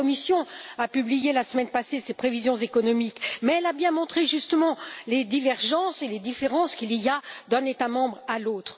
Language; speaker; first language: French; native; French